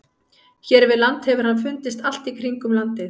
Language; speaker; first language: Icelandic; native; Icelandic